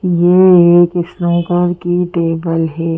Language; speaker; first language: Hindi; native; Hindi